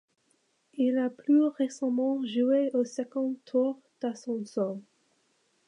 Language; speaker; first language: French; non-native, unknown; English